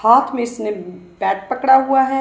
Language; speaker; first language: Hindi; non-native, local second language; Punjabi